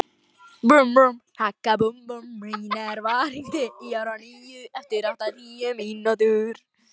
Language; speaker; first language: Icelandic; non-native, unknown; Lithuanian